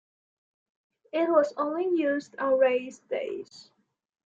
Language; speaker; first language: English; non-native, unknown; Chinese